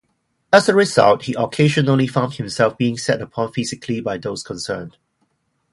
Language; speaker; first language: English; non-native, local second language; Cantonese